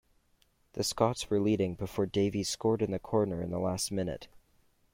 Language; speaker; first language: English; native; English